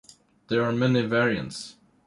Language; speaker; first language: English; non-native, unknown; Swedish